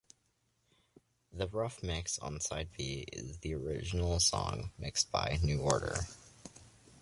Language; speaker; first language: English; native; English